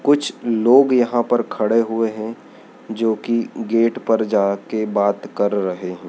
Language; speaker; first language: Hindi; native; Hindi